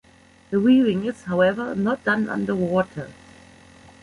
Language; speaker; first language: English; non-native, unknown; German